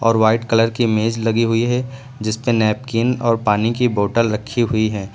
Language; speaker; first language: Hindi; native; Hindi